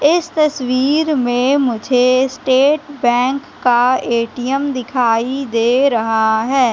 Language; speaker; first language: Hindi; native; Hindi